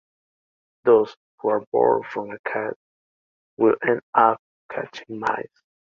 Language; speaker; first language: English; native; English